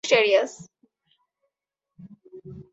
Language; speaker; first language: English; native; English